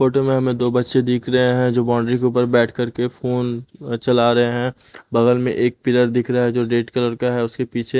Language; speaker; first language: Hindi; non-native, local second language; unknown